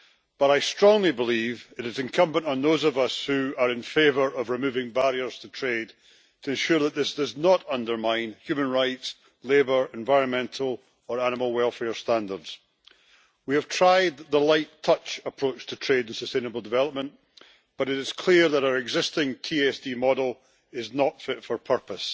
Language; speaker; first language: English; native; English